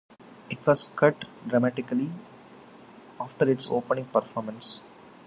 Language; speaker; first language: English; non-native, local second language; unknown